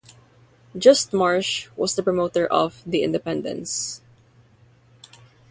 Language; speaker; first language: English; non-native, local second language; Filipino